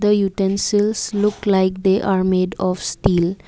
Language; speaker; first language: English; non-native, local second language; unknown